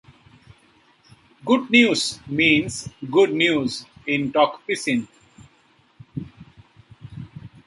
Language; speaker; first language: English; non-native, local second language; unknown